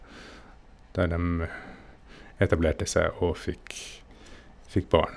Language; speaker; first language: Norwegian; native; Norwegian